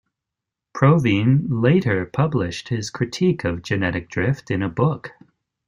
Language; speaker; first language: English; native; English